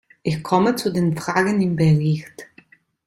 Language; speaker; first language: German; non-native, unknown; Italian